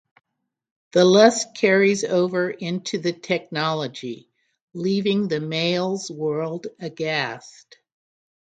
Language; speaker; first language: English; native; English